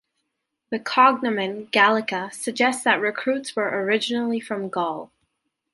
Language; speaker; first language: English; native; English